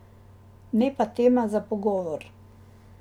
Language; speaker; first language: Slovenian; native; Slovenian